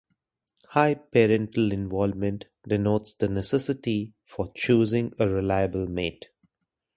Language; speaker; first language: English; non-native, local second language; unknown